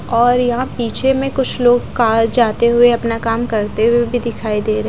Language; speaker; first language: Hindi; non-native, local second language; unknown